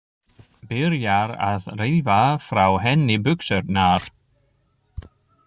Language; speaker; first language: Icelandic; non-native, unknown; German